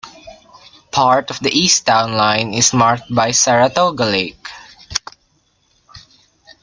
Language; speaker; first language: English; non-native, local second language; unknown